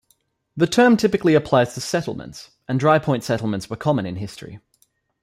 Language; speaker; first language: English; native; English